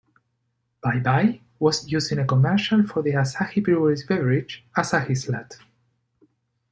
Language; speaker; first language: English; non-native, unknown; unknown